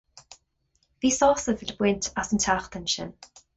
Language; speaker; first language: Irish; non-native, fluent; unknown